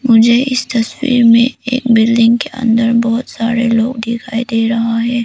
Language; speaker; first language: Hindi; early bilingual, other home language; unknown